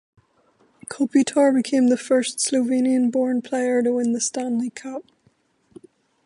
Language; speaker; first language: English; native; English